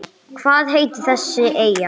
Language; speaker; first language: Icelandic; non-native, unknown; English